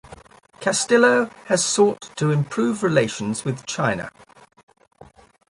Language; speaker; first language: English; native; English